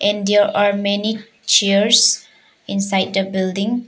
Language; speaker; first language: English; non-native, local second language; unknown